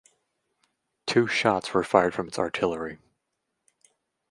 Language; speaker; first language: English; native; English